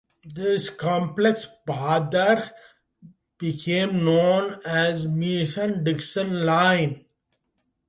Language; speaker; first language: English; non-native, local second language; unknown